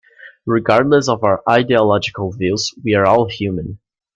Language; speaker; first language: English; native; English